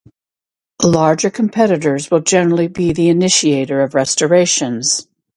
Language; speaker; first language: English; native; English